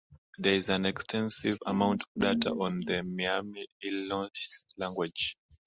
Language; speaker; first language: English; non-native, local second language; Swahili